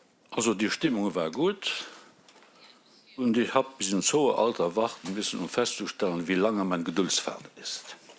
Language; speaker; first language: German; non-native, local second language; Luxembourgish